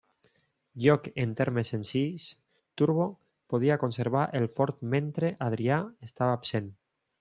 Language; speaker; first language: Catalan; non-native, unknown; Spanish